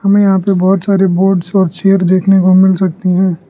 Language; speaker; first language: Hindi; non-native, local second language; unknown